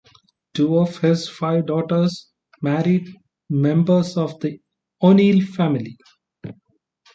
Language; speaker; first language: English; non-native, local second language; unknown